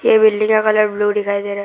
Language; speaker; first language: Hindi; non-native, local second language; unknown